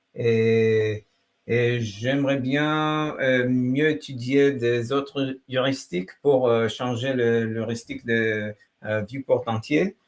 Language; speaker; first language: French; non-native, fluent; Hebrew